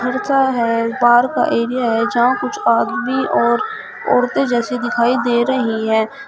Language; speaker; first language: Hindi; native; Hindi